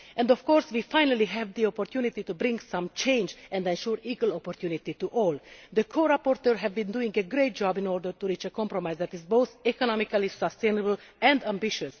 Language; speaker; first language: English; non-native, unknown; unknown